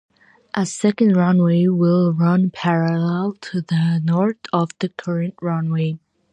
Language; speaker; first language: English; non-native, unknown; Georgian